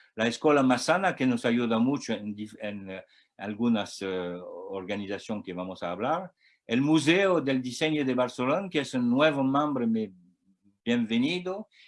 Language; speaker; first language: Spanish; non-native, learner; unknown